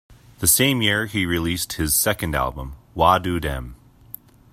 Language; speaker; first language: English; native; English